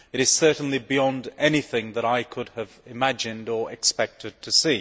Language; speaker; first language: English; native; English